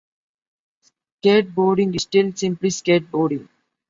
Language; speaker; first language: English; non-native, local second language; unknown